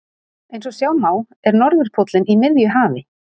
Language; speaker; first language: Icelandic; native; Icelandic